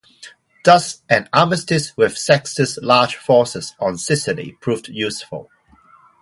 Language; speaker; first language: English; non-native, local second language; Cantonese